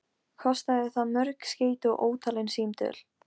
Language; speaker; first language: Icelandic; non-native, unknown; Polish